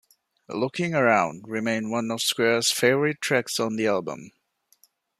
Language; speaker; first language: English; non-native, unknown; Divehi